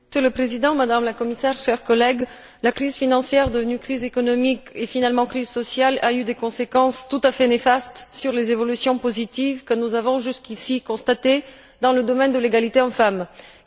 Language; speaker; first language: French; non-native, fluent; Bulgarian